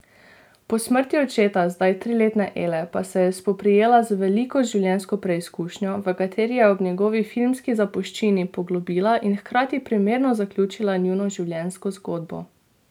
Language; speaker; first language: Slovenian; native; Slovenian